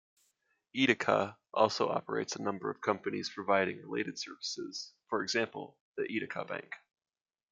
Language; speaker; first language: English; native; English